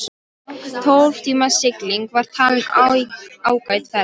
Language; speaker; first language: Icelandic; non-native, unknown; Polish